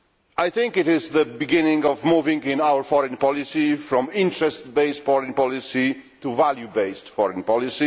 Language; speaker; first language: English; non-native, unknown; Polish